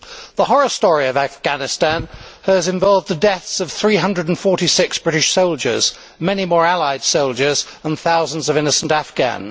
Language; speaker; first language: English; native; English